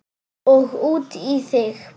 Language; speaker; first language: Icelandic; non-native, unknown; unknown